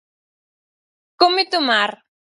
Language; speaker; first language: Galician; native; Galician